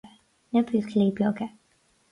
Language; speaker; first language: Irish; non-native, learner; English